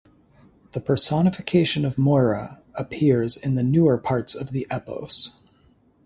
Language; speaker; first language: English; native; English